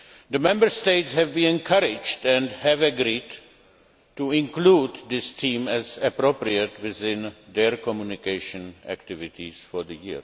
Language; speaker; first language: English; non-native, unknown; Czech